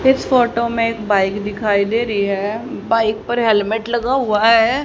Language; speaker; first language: Hindi; native; Hindi